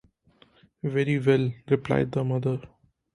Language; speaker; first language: English; non-native, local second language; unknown